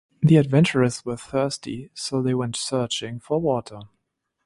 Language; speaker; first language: English; non-native, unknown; German